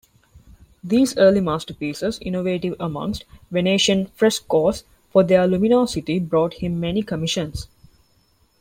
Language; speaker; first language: English; non-native, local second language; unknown